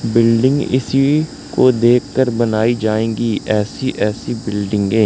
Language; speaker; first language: Hindi; native; Hindi